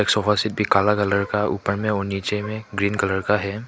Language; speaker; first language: Hindi; non-native, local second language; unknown